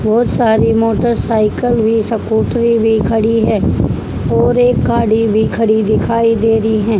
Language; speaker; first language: Hindi; native; Hindi